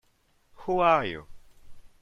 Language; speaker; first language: English; non-native, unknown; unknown